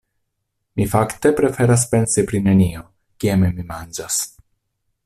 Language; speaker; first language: Esperanto; non-native, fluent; Italian